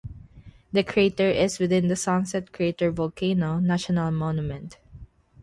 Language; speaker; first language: English; non-native, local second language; Filipino